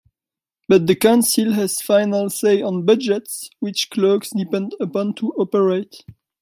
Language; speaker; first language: English; non-native, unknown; French